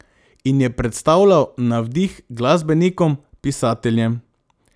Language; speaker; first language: Slovenian; non-native, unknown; Macedonian